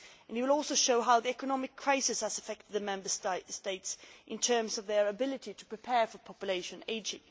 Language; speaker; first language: English; non-native, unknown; Swedish